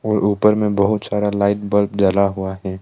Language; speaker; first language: Hindi; non-native, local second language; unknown